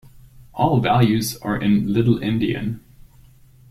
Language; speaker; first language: English; non-native, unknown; German